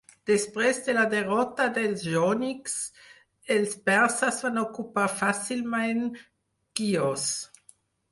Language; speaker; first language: Catalan; non-native, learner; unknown